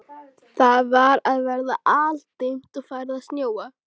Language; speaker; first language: Icelandic; native; Icelandic